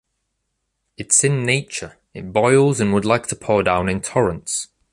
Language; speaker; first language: English; native; English